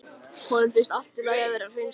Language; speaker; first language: Icelandic; native; Icelandic